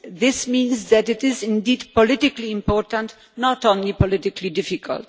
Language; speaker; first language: English; non-native, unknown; Polish